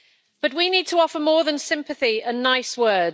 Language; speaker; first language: English; native; English